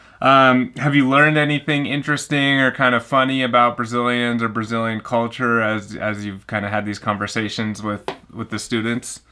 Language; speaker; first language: English; native; English